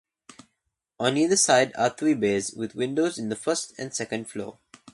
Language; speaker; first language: English; native; English